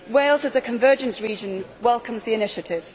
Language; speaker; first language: English; native; English